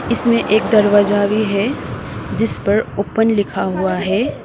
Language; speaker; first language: Hindi; non-native, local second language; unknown